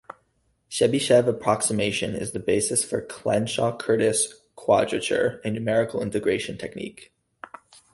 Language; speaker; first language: English; native; English